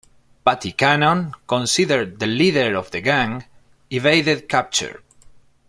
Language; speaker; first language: English; non-native, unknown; Spanish